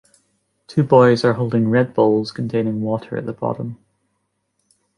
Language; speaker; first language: English; native; English